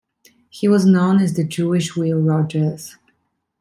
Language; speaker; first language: English; non-native, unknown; Italian